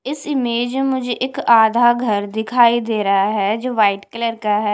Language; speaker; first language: Hindi; non-native, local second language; Punjabi